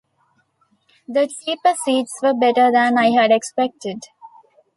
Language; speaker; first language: English; non-native, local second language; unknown